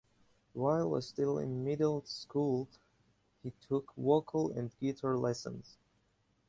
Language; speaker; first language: English; non-native, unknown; Persian